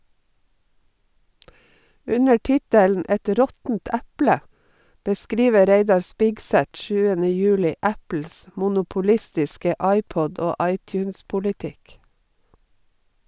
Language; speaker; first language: Norwegian; native; Norwegian